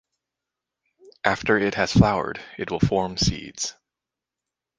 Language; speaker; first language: English; native; English